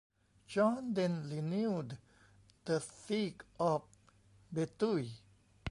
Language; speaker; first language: English; non-native, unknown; Thai